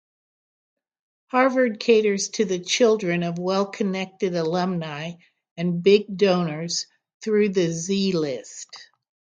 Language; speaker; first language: English; native; English